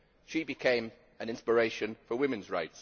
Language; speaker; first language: English; native; English